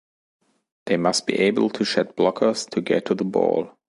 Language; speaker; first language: English; non-native, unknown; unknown